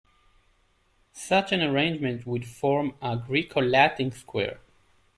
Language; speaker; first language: English; native; English